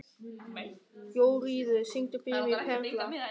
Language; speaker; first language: Icelandic; non-native, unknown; German